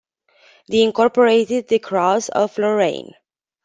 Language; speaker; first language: English; non-native, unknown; Romanian